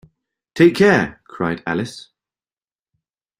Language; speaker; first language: English; native; English